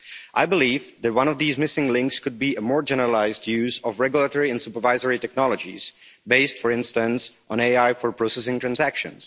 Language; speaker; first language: English; non-native, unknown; Czech